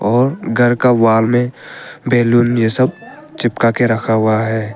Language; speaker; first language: Hindi; early bilingual, other home language; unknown